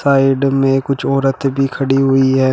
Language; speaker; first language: Hindi; native; Hindi